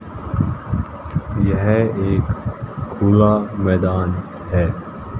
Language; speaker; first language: Hindi; native; Hindi